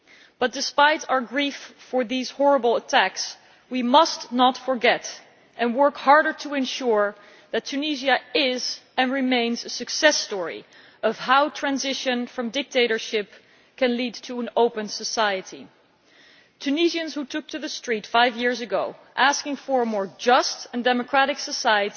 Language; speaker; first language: English; non-native, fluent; Dutch